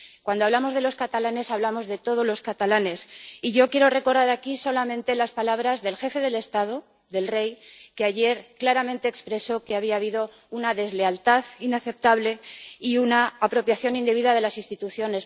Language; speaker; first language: Spanish; native; Spanish